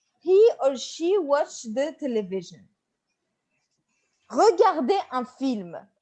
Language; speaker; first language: English; non-native, fluent; French